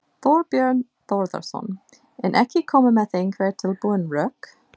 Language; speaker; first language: Icelandic; non-native, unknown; English